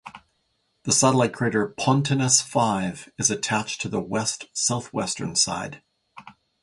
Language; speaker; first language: English; native; English